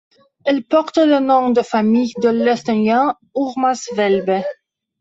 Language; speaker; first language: French; non-native, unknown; Belarusian